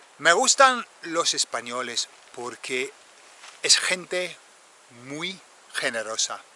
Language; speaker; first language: Spanish; non-native, fluent; English